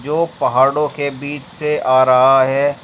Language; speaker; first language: Hindi; native; Hindi